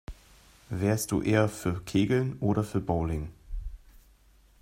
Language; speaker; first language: German; native; German